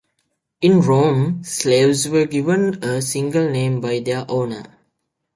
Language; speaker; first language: English; native; English